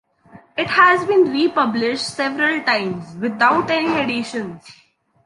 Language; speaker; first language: English; non-native, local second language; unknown